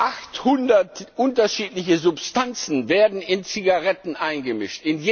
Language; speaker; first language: German; non-native, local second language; Luxembourgish